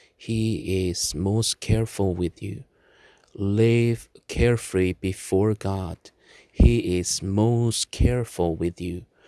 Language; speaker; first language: English; non-native, fluent; Korean